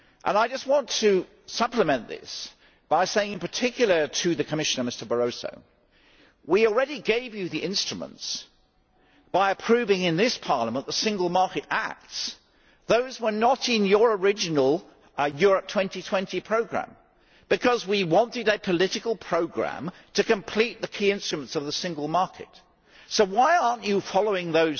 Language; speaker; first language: English; native; English